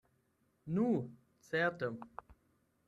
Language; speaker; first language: Esperanto; non-native, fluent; German